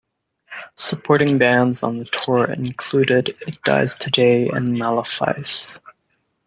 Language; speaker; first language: English; non-native, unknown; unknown